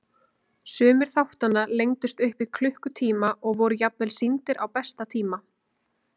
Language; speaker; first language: Icelandic; native; Icelandic